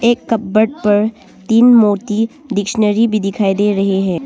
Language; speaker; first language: Hindi; non-native, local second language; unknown